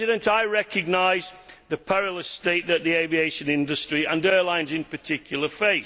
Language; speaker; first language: English; native; English